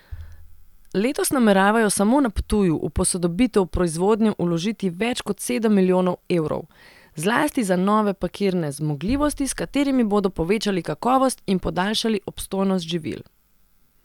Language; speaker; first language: Slovenian; non-native, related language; Serbian